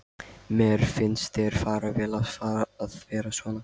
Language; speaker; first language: Icelandic; non-native, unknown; Lithuanian